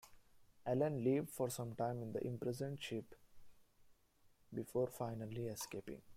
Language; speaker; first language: English; non-native, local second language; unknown